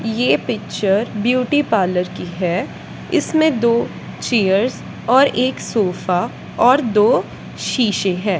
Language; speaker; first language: Hindi; non-native, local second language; Punjabi